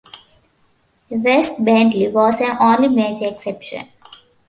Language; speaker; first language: English; native; English